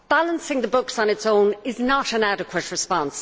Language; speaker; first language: English; native; English